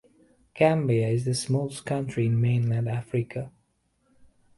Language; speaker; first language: English; native; English